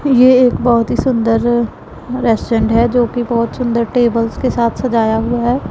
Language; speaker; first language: Hindi; non-native, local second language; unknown